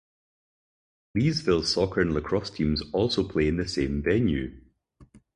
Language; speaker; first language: English; native; English